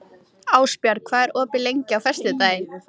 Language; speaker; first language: Icelandic; native; Icelandic